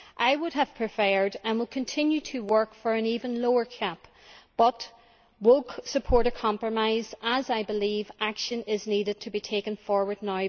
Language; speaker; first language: English; native; English